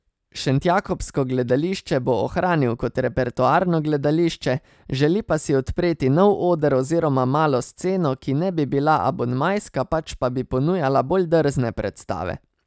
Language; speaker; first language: Slovenian; native; Slovenian